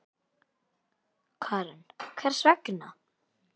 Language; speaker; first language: Icelandic; native; Icelandic